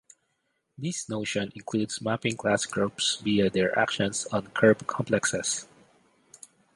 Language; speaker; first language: English; non-native, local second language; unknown